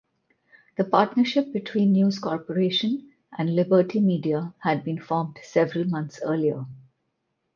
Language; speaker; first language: English; non-native, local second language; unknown